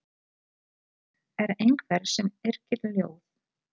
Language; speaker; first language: Icelandic; non-native, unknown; Polish